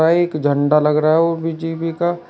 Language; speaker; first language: Hindi; native; Hindi